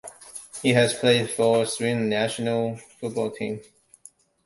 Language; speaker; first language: English; non-native, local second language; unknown